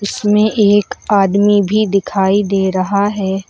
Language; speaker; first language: Hindi; native; Hindi